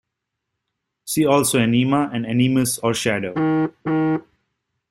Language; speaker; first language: English; native; English